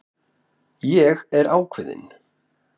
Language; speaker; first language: Icelandic; native; Icelandic